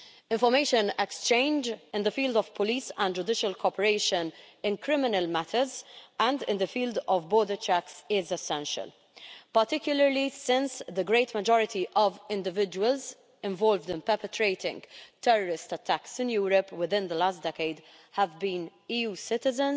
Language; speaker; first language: English; non-native, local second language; Maltese